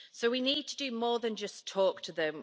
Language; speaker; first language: English; native; English